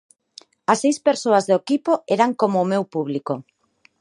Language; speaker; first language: Galician; non-native, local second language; Spanish